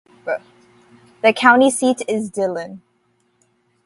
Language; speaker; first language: English; native; English